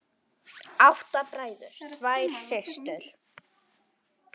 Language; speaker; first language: Icelandic; native; Icelandic